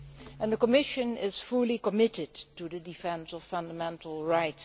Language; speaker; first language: English; non-native, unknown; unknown